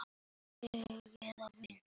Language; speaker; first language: Icelandic; native; Icelandic